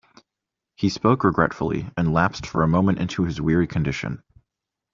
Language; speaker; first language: English; native; English